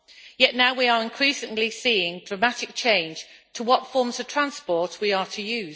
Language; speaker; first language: English; native; English